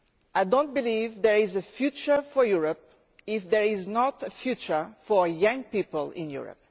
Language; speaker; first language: English; non-native, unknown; Portuguese